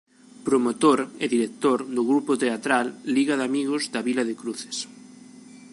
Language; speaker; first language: Galician; native; Galician